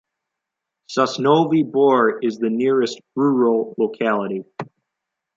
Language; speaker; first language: English; native; English